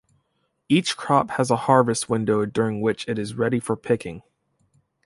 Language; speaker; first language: English; native; English